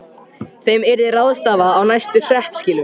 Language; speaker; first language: Icelandic; native; Icelandic